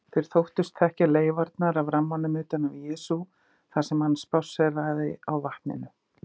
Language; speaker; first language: Icelandic; native; Icelandic